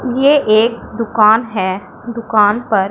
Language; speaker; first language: Hindi; non-native, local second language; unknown